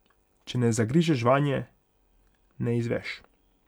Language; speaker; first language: Slovenian; non-native, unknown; Hungarian